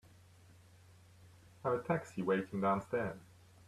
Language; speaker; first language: English; native; English